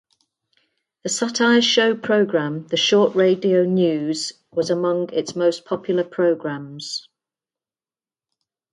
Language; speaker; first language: English; native; English